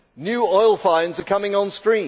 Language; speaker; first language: English; native; English